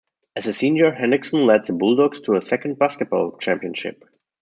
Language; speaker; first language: English; non-native, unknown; German